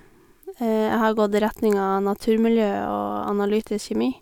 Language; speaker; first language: Norwegian; native; Norwegian